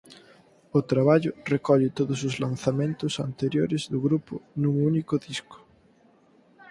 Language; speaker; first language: Galician; native; Galician